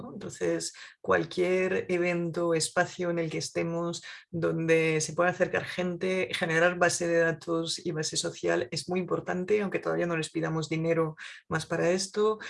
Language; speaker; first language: Spanish; non-native, fluent; French